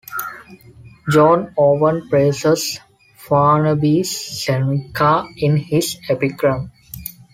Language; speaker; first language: English; non-native, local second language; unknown